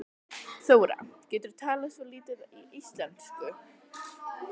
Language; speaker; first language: Icelandic; native; Icelandic